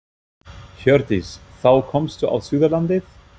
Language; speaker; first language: Icelandic; non-native, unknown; German